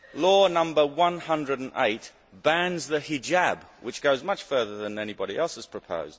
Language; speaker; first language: English; native; English